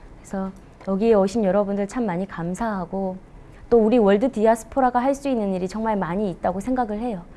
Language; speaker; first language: Korean; native; Korean